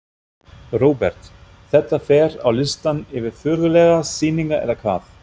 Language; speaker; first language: Icelandic; non-native, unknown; German